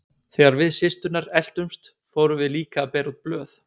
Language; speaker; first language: Icelandic; native; Icelandic